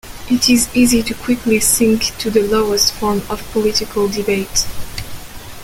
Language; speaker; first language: English; non-native, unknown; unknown